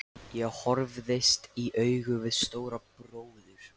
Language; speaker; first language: Icelandic; non-native, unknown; Lithuanian